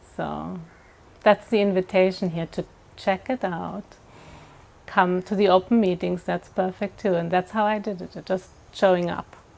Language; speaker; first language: English; non-native, fluent; German